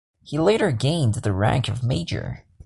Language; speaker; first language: English; non-native, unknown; Portuguese